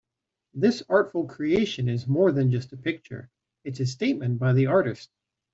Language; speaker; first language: English; native; English